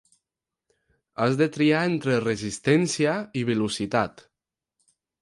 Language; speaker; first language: Catalan; non-native, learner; Spanish